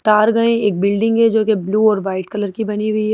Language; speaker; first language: Hindi; native; Hindi